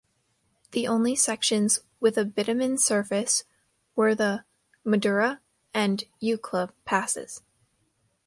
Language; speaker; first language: English; native; English